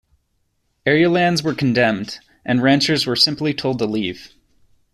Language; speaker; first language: English; native; English